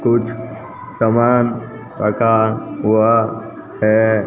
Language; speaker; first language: Hindi; native; Hindi